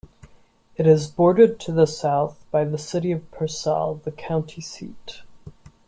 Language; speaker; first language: English; non-native, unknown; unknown